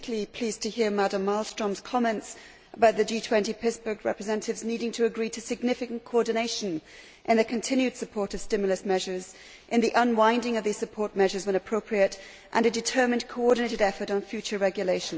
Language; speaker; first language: English; native; English